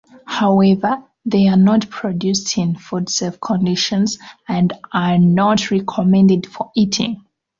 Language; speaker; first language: English; non-native, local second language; Ganda